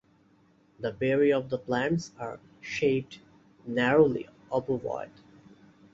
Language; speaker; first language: English; non-native, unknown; Bangla